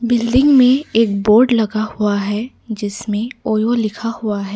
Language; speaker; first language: Hindi; non-native, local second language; Assamese